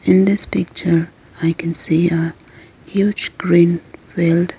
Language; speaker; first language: English; non-native, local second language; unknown